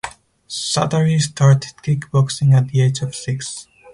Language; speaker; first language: English; non-native, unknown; Spanish